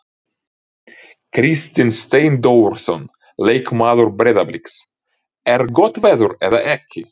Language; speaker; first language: Icelandic; non-native, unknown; Ukrainian